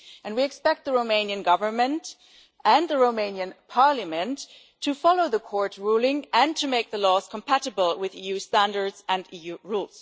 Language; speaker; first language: English; non-native, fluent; German